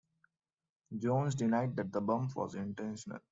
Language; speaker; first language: English; non-native, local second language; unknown